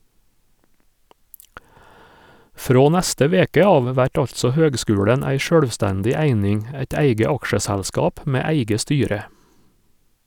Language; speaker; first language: Norwegian; native; Norwegian